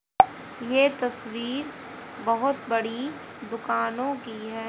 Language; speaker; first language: Hindi; native; Hindi